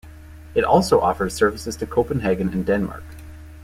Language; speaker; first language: English; native; English